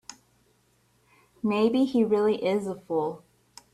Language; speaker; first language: English; native; English